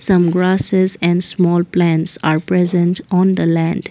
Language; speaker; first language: English; non-native, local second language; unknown